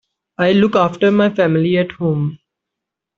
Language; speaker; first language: English; native; English